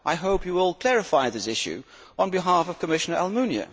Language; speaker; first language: English; non-native, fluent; Dutch